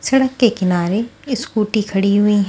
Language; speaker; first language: Hindi; native; Hindi